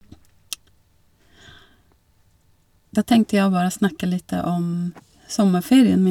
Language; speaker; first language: Norwegian; non-native, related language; Swedish